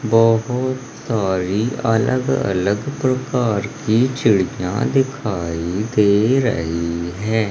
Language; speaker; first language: Hindi; native; Hindi